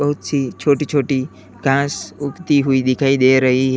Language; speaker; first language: Hindi; native; Hindi